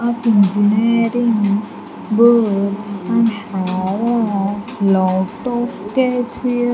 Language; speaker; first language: English; non-native, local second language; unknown